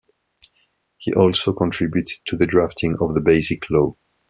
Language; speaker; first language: English; non-native, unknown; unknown